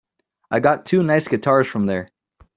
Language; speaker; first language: English; native; English